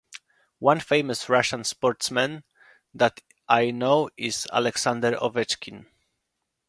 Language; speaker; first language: English; non-native, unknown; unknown